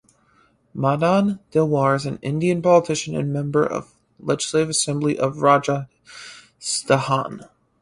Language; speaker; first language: English; native; English